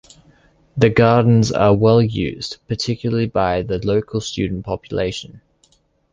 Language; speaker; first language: English; native; English